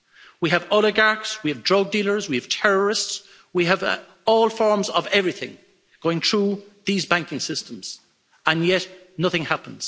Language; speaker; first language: English; native; English